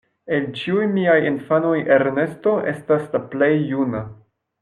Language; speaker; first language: Esperanto; non-native, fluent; French